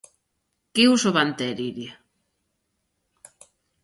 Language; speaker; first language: Galician; native; Galician